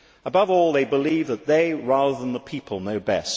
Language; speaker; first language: English; native; English